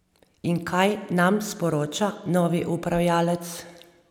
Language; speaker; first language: Slovenian; native; Slovenian